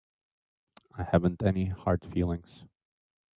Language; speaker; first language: English; native; English